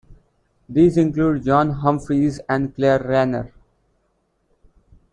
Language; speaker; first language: English; non-native, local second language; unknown